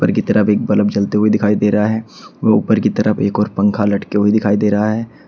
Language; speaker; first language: Hindi; native; Hindi